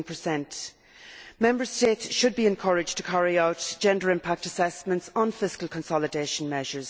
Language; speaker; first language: English; native; English